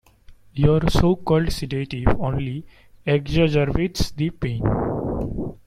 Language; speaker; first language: English; non-native, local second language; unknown